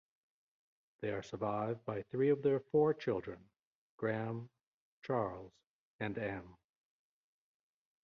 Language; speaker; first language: English; native; English